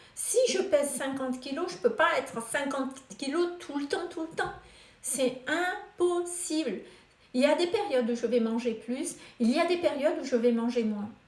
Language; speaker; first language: French; non-native, local second language; Malagasy